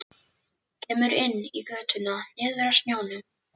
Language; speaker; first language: Icelandic; native; Icelandic